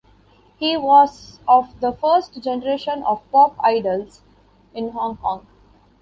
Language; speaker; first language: English; non-native, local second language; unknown